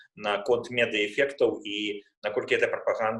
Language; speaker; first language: Belarusian; non-native, local second language; Russian